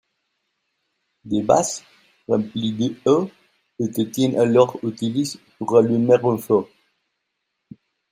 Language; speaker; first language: French; non-native, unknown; Spanish